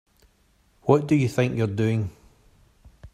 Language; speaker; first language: English; native; English